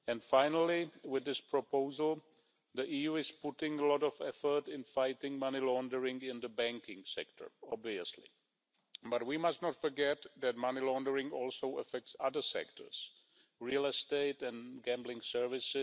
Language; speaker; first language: English; non-native, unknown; Czech